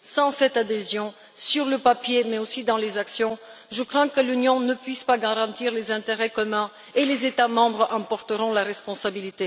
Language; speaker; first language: French; non-native, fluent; Bulgarian